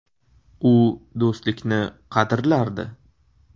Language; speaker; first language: Uzbek; native; Uzbek